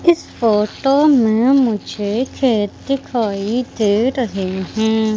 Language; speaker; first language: Hindi; native; Hindi